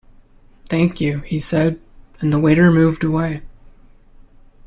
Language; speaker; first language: English; native; English